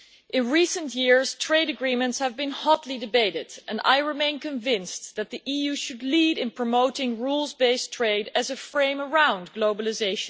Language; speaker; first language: English; non-native, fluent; Dutch